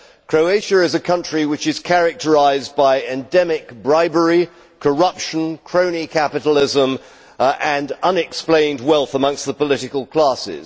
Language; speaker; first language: English; native; English